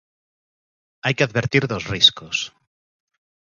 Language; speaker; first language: Galician; native; Galician